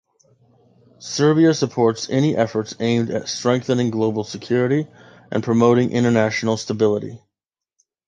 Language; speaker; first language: English; native; English